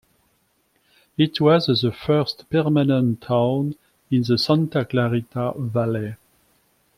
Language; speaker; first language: English; non-native, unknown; French